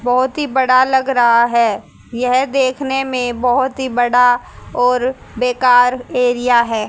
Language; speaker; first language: Hindi; native; Hindi